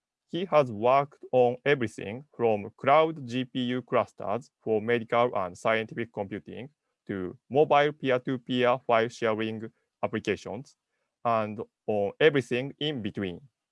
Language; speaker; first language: English; non-native, learner; Japanese